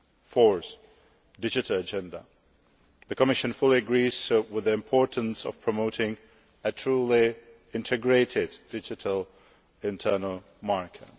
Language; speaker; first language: English; non-native, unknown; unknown